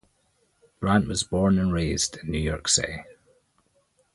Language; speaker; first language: English; native; English